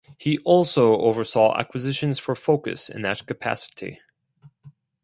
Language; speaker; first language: English; non-native, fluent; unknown